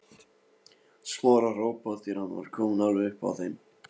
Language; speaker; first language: Icelandic; non-native, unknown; Polish